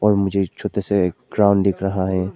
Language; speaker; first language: Hindi; non-native, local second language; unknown